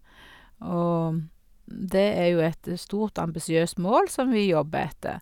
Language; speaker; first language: Norwegian; native; Norwegian